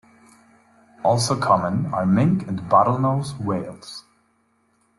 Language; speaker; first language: English; non-native, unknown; German